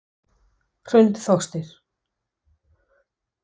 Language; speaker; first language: Icelandic; non-native, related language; Danish